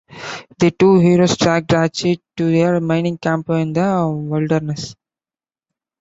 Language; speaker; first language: English; non-native, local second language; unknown